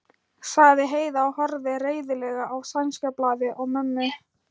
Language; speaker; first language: Icelandic; non-native, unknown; Thai